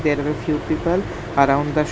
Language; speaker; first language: English; non-native, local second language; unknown